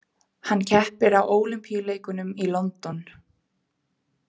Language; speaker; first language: Icelandic; native; Icelandic